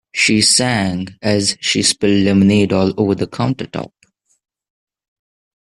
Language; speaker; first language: English; non-native, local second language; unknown